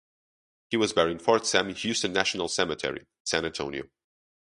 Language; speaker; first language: English; non-native, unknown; Portuguese